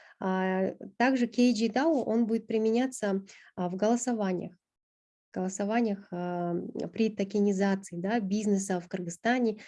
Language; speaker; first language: Russian; non-native, local second language; Kyrgyz